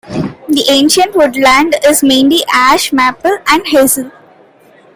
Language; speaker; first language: English; non-native, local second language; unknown